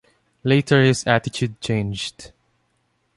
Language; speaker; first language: English; non-native, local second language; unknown